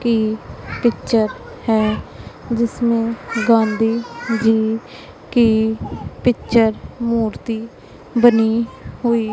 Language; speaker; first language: Hindi; non-native, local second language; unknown